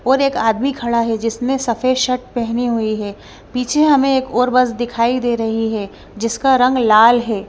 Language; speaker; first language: Hindi; non-native, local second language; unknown